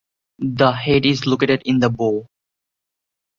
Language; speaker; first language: English; non-native, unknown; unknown